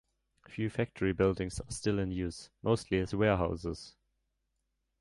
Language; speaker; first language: English; non-native, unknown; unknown